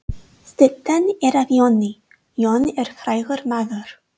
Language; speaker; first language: Icelandic; non-native, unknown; English